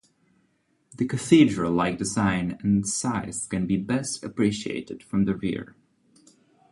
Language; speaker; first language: English; non-native, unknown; Czech